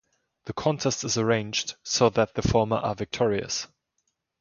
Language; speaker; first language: English; non-native, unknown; German